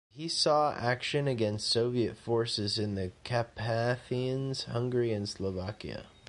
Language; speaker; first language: English; native; English